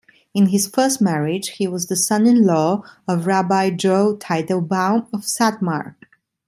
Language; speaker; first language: English; non-native, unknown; Italian